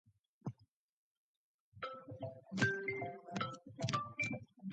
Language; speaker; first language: English; non-native, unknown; Mongolian